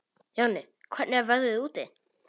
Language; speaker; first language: Icelandic; non-native, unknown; Polish